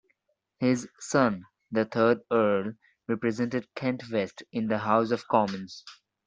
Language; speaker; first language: English; non-native, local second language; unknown